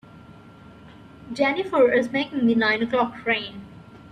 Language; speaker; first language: English; non-native, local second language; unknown